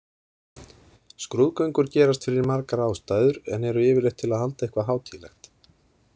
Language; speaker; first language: Icelandic; native; Icelandic